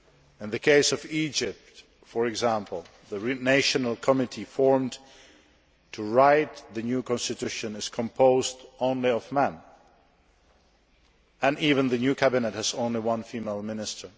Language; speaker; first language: English; non-native, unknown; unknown